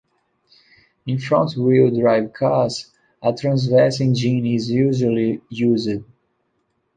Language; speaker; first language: English; non-native, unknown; Portuguese